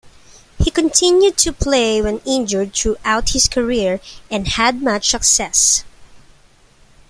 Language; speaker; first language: English; non-native, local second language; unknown